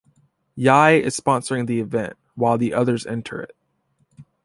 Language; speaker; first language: English; native; English